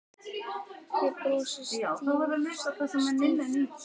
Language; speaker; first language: Icelandic; native; Icelandic